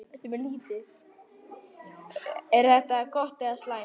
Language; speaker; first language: Icelandic; native; Icelandic